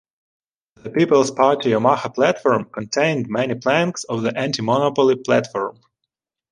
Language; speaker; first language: English; non-native, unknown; Ukrainian